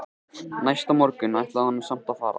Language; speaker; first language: Icelandic; native; Icelandic